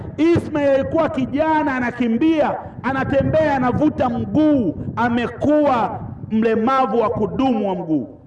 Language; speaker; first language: Swahili; native; Swahili